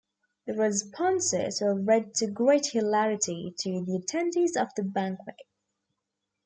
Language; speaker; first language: English; native; English